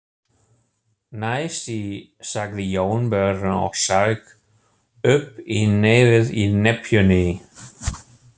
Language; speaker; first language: Icelandic; non-native, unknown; German